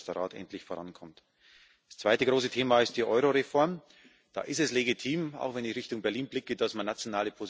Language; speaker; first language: German; native; German